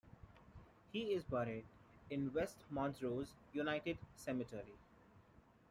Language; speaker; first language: English; non-native, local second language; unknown